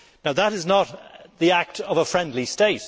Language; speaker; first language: English; native; English